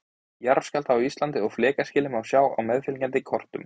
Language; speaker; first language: Icelandic; native; Icelandic